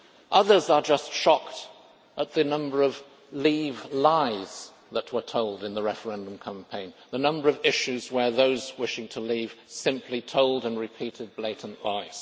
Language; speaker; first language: English; native; English